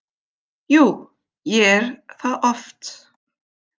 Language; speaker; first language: Icelandic; non-native, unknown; German